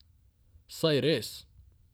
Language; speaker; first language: Slovenian; non-native, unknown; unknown